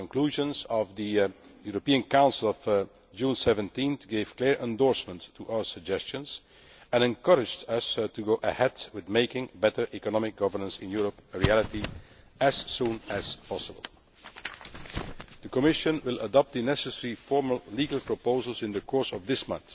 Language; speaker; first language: English; non-native, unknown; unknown